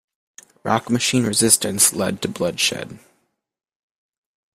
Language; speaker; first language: English; native; English